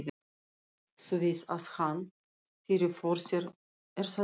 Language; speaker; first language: Icelandic; non-native, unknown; Russian